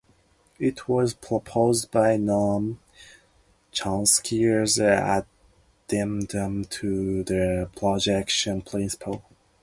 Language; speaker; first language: English; non-native, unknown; Japanese